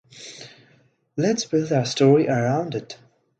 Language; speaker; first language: English; non-native, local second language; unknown